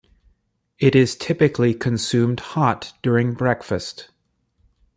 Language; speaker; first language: English; native; English